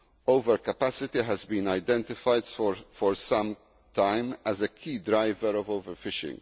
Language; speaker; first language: English; non-native, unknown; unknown